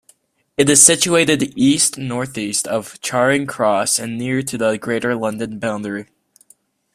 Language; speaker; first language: English; native; English